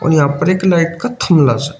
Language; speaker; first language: Hindi; native; Hindi